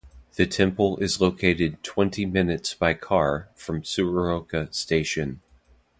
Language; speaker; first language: English; native; English